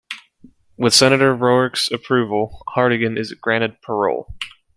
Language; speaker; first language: English; native; English